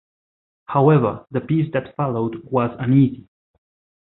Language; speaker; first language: English; non-native, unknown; Spanish